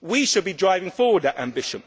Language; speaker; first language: English; native; English